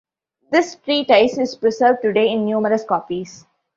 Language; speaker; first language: English; non-native, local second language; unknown